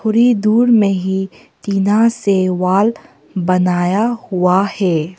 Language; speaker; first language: Hindi; early bilingual, other home language; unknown